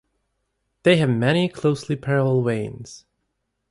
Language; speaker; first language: English; native; English